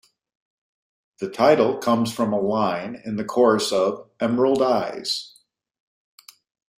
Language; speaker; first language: English; native; English